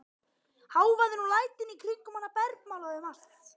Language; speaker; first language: Icelandic; native; Icelandic